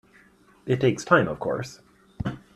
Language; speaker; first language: English; native; English